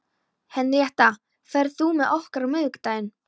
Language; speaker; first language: Icelandic; non-native, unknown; Polish